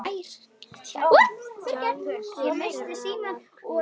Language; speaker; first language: Icelandic; native; Icelandic